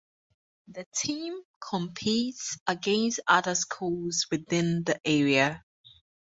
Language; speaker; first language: English; native; English